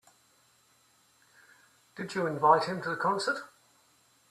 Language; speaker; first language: English; native; English